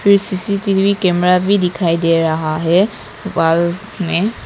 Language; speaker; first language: Hindi; non-native, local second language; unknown